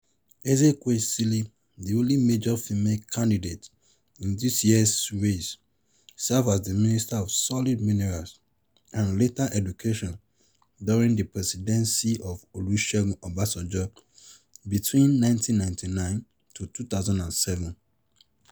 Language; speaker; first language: English; non-native, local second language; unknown